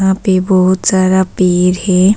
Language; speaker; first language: Hindi; non-native, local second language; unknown